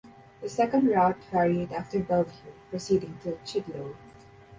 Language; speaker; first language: English; non-native, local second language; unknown